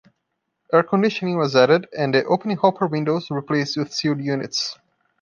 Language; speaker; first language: English; non-native, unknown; Portuguese